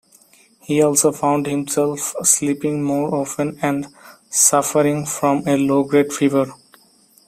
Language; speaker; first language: English; non-native, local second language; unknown